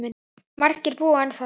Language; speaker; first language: Icelandic; native; Icelandic